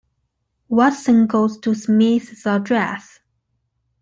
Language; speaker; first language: English; non-native, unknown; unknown